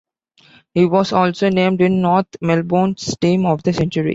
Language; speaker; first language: English; non-native, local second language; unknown